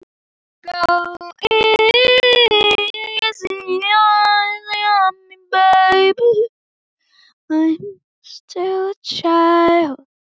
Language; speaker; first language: Icelandic; native; Icelandic